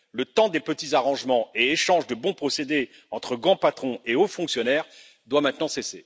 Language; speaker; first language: French; native; French